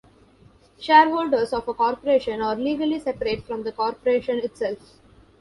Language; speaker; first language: English; non-native, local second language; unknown